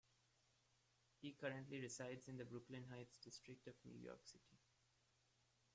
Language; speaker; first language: English; non-native, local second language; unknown